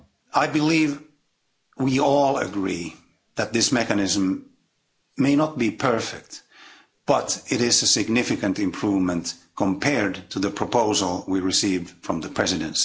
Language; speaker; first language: English; non-native, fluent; Finnish